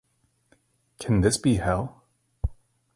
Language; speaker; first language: English; native; English